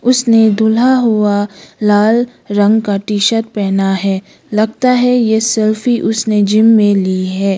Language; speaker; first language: Hindi; non-native, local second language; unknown